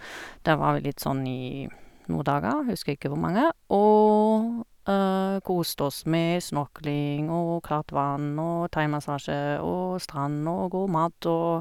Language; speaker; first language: Norwegian; non-native, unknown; German